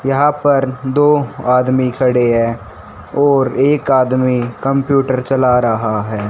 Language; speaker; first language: Hindi; native; Hindi